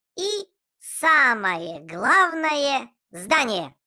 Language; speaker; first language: Russian; non-native, learner; Japanese